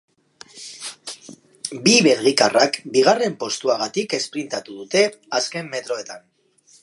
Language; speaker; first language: Basque; non-native, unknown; Spanish